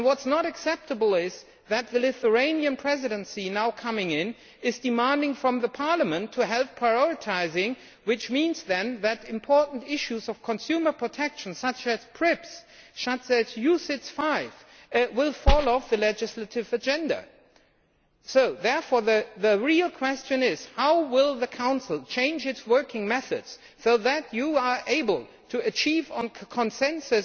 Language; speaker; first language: English; non-native, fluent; German